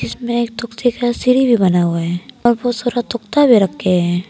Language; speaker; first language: Hindi; non-native, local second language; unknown